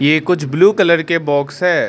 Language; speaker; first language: Hindi; non-native, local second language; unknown